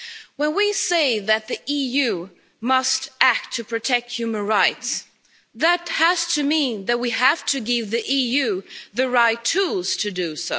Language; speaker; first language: English; non-native, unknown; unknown